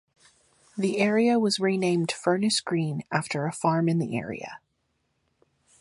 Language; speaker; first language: English; native; English